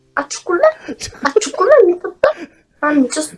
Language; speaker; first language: Korean; non-native, learner; Macedonian